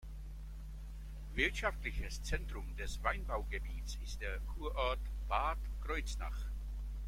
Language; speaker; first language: German; non-native, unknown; Czech